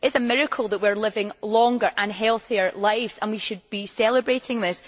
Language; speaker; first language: English; native; English